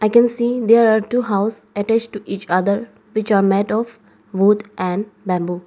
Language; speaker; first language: English; non-native, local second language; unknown